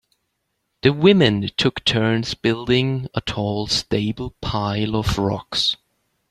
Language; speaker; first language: English; native; English